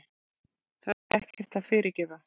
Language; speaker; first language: Icelandic; native; Icelandic